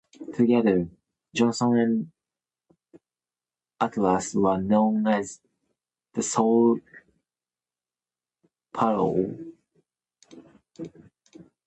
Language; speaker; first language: English; non-native, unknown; Japanese